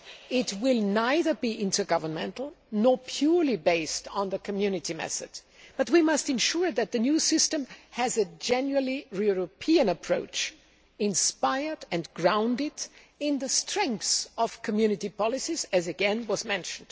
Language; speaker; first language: English; non-native, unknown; German